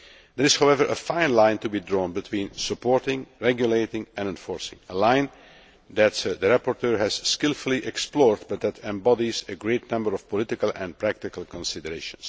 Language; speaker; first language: English; non-native, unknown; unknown